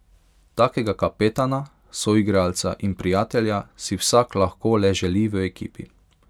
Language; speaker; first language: Slovenian; non-native, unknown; Hungarian